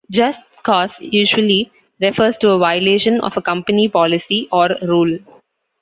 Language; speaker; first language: English; non-native, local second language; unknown